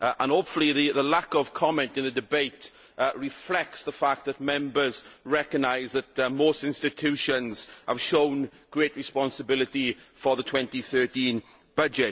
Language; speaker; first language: English; native; English